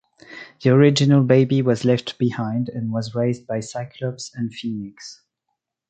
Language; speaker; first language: English; non-native, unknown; French